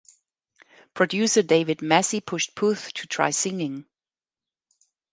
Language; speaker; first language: English; non-native, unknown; German